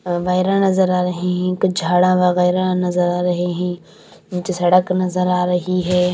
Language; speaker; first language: Hindi; non-native, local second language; Punjabi